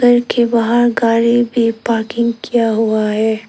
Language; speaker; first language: Hindi; non-native, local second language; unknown